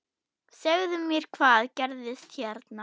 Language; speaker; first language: Icelandic; non-native, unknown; German